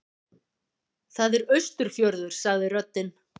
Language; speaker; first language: Icelandic; native; Icelandic